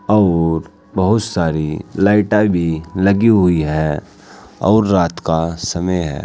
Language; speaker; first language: Hindi; native; Hindi